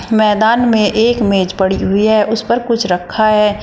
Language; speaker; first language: Hindi; native; Hindi